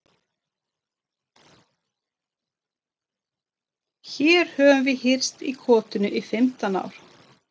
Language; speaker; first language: Icelandic; non-native, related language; Swedish